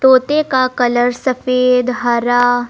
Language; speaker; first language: Hindi; native; Hindi